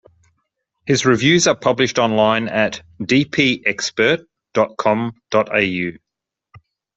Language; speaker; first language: English; native; English